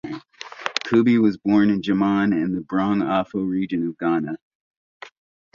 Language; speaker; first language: English; native; English